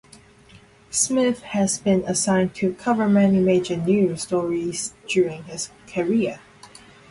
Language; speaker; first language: English; non-native, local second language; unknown